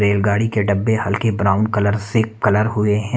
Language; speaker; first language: Hindi; non-native, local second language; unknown